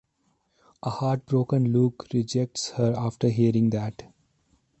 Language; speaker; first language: English; non-native, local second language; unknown